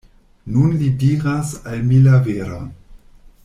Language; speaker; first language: Esperanto; non-native, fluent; German